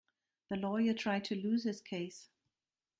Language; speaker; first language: English; non-native, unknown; German